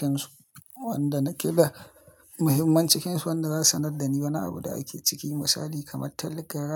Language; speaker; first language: Hausa; native; Hausa